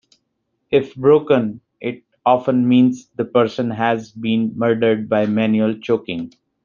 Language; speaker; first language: English; non-native, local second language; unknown